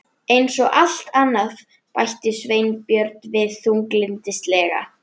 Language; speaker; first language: Icelandic; native; Icelandic